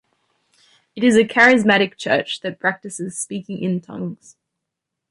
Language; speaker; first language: English; native; English